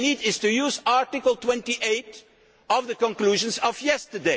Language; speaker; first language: English; non-native, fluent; Dutch